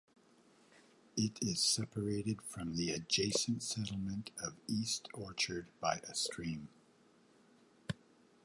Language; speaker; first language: English; native; English